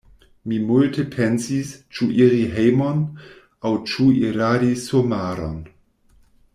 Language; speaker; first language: Esperanto; non-native, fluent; German